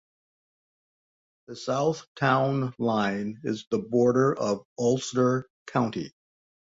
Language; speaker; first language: English; native; English